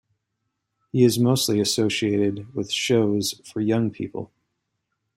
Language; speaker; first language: English; native; English